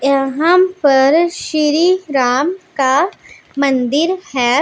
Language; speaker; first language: Hindi; non-native, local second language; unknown